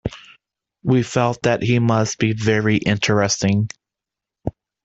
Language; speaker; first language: English; native; English